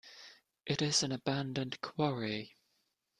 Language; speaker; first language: English; non-native, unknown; German